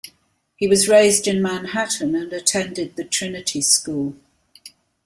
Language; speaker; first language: English; native; English